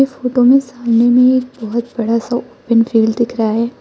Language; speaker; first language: Hindi; non-native, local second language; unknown